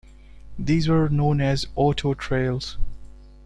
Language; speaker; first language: English; non-native, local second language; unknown